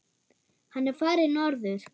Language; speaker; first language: Icelandic; non-native, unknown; German